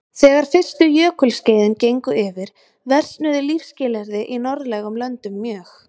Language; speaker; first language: Icelandic; native; Icelandic